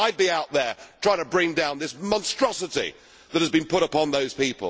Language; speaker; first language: English; native; English